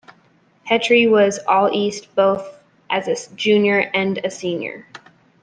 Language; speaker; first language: English; native; English